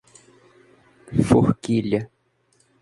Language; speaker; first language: Portuguese; native; Portuguese